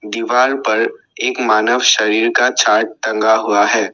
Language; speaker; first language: Hindi; non-native, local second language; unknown